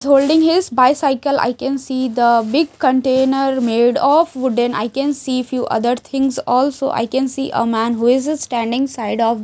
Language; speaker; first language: English; non-native, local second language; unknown